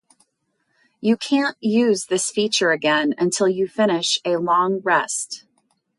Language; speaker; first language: English; native; English